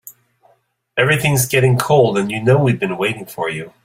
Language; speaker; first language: English; native; English